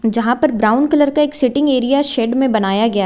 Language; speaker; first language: Hindi; native; Hindi